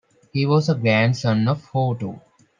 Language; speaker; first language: English; non-native, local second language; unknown